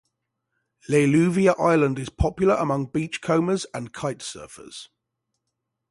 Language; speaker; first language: English; native; English